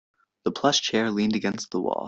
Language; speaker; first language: English; native; English